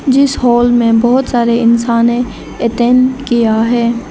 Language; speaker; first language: Hindi; non-native, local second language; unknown